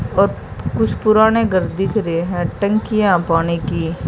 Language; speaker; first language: Hindi; native; Hindi